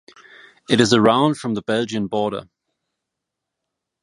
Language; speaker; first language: English; non-native, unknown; German